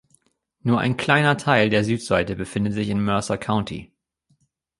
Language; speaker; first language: German; native; German